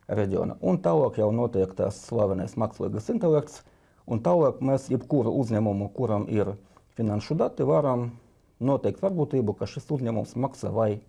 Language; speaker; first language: Latvian; non-native, related language; Lithuanian